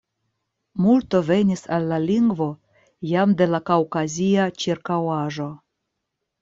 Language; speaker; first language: Esperanto; non-native, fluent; Russian